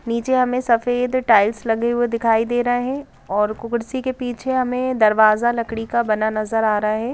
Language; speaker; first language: Hindi; native; Hindi